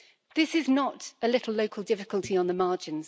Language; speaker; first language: English; native; English